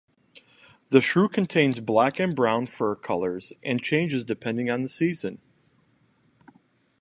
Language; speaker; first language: English; native; English